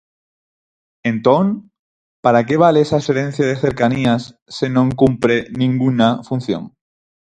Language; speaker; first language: Galician; non-native, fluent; Spanish